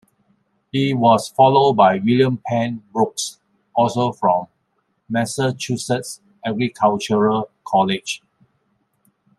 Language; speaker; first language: English; non-native, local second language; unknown